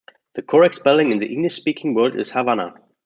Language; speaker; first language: English; non-native, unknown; German